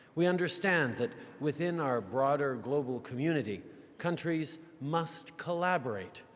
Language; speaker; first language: English; native; English